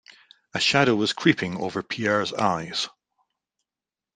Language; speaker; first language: English; native; English